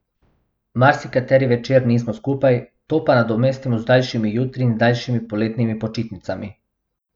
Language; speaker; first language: Slovenian; non-native, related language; Bosnian